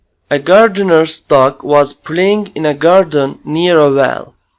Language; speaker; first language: English; non-native, fluent; Turkish